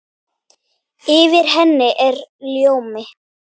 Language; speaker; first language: Icelandic; native; Icelandic